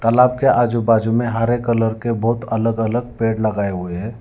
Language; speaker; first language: Hindi; non-native, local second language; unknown